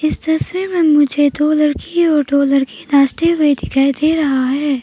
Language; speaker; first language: Hindi; non-native, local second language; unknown